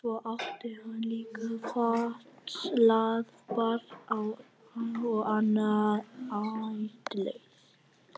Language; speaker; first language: Icelandic; non-native, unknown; Vietnamese